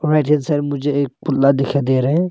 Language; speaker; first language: Hindi; non-native, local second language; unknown